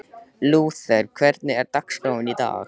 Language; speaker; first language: Icelandic; native; Icelandic